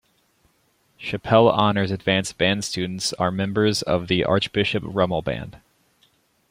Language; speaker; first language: English; native; English